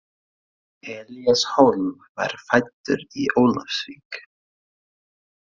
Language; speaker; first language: Icelandic; non-native, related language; Faroese